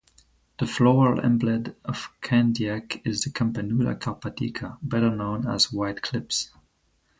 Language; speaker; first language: English; non-native, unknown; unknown